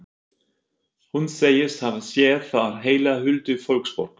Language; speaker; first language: Icelandic; non-native, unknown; German